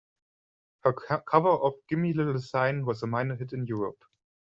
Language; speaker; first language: English; non-native, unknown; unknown